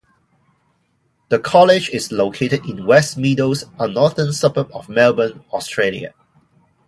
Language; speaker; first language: English; non-native, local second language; Cantonese